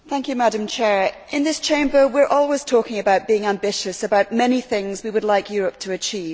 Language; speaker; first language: English; native; English